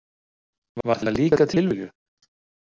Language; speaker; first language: Icelandic; native; Icelandic